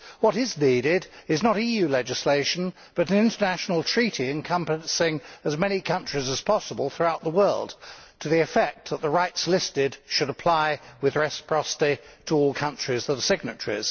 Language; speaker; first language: English; native; English